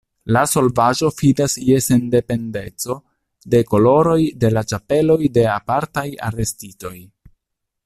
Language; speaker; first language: Esperanto; non-native, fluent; Italian